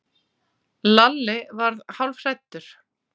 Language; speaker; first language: Icelandic; native; Icelandic